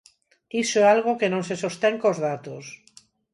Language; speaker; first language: Galician; non-native, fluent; Spanish